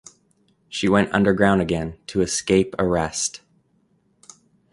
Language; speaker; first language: English; native; English